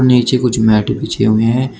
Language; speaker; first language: Hindi; native; Hindi